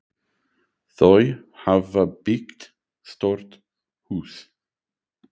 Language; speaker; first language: Icelandic; non-native, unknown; English